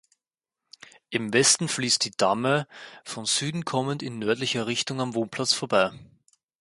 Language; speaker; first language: German; native; German